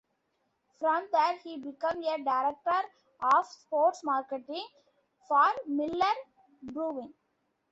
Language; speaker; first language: English; non-native, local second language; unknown